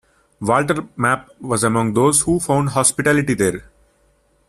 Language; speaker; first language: English; non-native, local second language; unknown